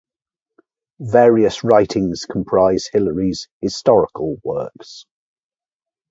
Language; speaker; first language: English; native; English